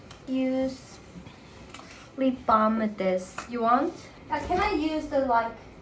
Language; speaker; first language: English; non-native, learner; Korean